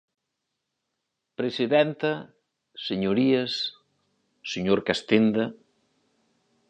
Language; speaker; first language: Galician; native; Galician